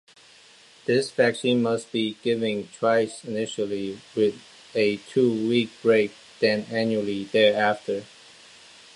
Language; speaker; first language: English; non-native, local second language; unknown